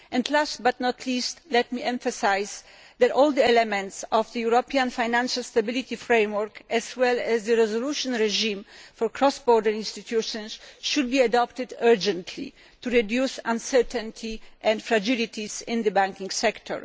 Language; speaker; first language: English; non-native, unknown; Polish